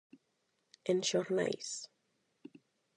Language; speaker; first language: Galician; non-native, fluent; Spanish